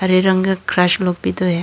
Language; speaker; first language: Hindi; non-native, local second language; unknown